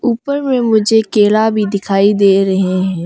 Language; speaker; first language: Hindi; early bilingual, other home language; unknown